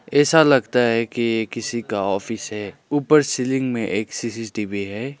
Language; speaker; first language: Hindi; non-native, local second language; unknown